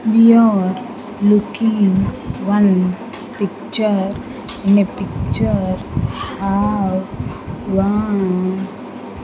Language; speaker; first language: English; non-native, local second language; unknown